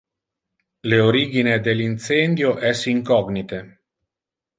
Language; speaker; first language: Interlingua; non-native, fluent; Italian